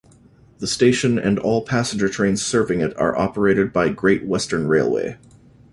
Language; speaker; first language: English; native; English